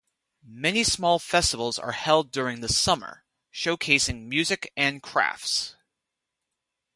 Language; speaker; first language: English; native; English